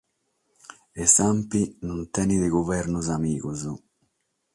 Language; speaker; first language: Sardinian; non-native, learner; Catalan